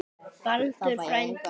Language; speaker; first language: Icelandic; native; Icelandic